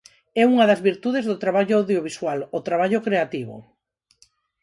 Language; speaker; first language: Galician; non-native, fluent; Spanish